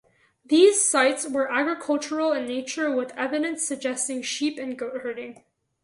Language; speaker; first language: English; native; English